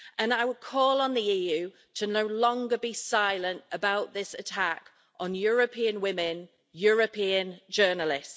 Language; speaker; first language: English; native; English